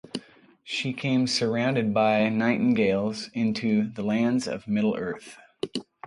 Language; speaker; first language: English; native; English